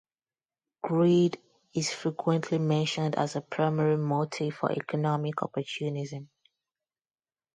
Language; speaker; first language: English; non-native, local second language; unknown